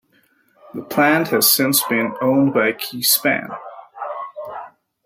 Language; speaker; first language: English; native; English